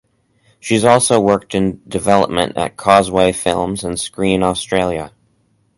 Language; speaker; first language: English; native; English